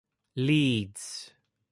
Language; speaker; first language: English; non-native, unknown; Greek